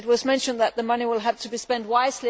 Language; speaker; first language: English; non-native, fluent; Danish